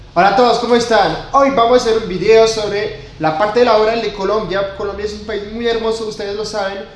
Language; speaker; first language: Spanish; non-native, fluent; French